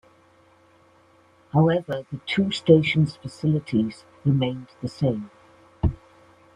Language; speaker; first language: English; native; English